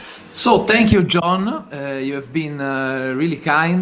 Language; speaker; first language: English; non-native, learner; Italian